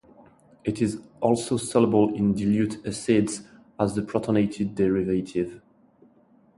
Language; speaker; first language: English; non-native, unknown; French